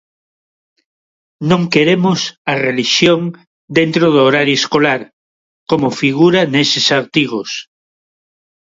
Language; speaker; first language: Galician; non-native, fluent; Spanish